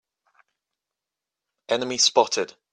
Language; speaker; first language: English; native; English